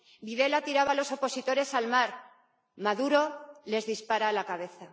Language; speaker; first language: Spanish; native; Spanish